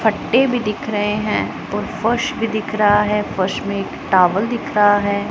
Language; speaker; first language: Hindi; non-native, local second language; Punjabi